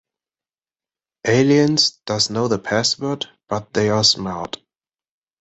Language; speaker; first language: English; non-native, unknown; German